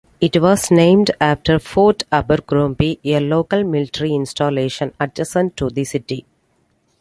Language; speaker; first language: English; non-native, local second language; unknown